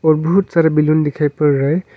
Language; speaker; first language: Hindi; non-native, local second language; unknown